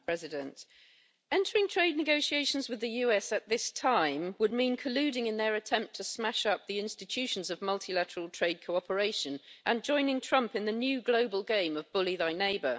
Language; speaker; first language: English; native; English